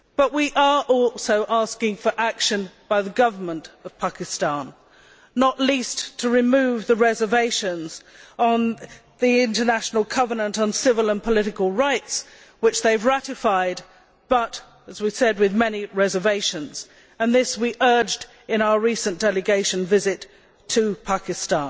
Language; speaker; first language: English; native; English